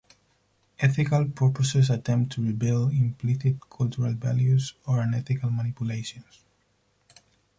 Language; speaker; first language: English; non-native, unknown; Spanish